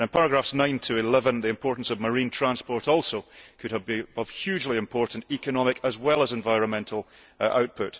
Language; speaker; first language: English; early bilingual, heritage; English